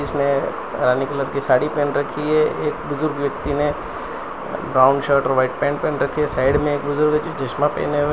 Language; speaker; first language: Hindi; non-native, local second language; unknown